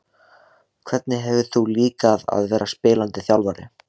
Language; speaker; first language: Icelandic; native; Icelandic